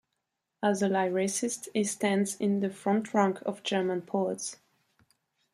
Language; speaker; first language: English; non-native, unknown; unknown